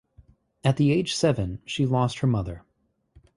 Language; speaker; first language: English; native; English